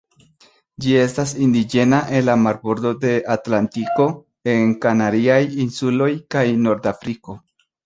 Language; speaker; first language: Esperanto; non-native, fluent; Spanish